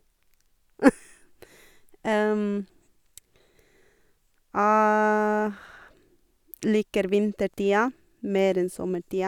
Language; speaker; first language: Norwegian; non-native, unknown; Portuguese